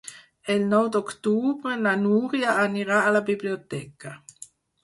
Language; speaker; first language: Catalan; non-native, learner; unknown